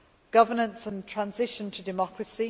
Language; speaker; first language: English; native; English